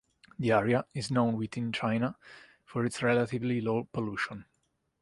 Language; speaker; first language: English; non-native, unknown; Italian